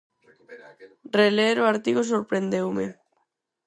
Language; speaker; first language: Galician; non-native, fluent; Spanish